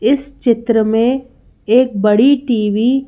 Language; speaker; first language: Hindi; native; Hindi